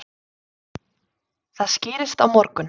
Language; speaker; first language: Icelandic; native; Icelandic